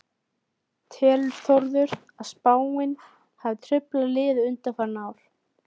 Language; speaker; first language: Icelandic; native; Icelandic